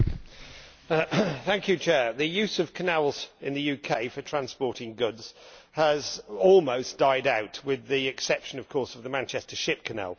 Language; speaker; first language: English; native; English